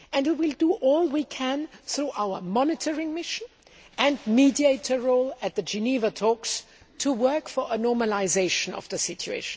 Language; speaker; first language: English; non-native, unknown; German